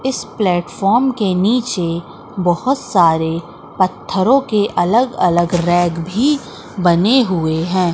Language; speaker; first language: Hindi; native; Hindi